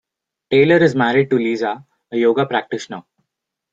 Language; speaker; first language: English; non-native, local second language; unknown